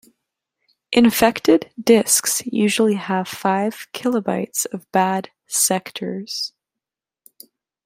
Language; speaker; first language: English; native; English